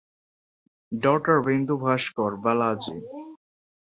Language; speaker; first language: English; non-native, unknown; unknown